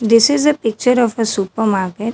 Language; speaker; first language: English; non-native, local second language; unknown